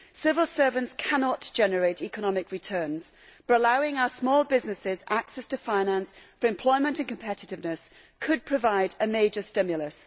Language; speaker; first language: English; native; English